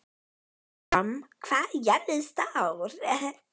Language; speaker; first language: Icelandic; native; Icelandic